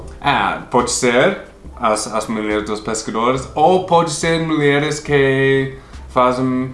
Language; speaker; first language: Portuguese; non-native, fluent; English